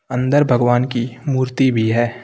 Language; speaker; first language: Hindi; native; Hindi